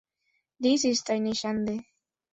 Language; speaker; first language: German; non-native, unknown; Spanish